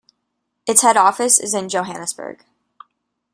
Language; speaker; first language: English; native; English